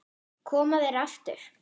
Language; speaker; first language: Icelandic; non-native, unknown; German